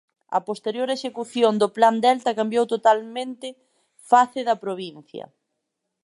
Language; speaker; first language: Galician; native; Galician